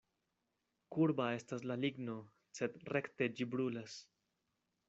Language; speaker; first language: Esperanto; non-native, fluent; Spanish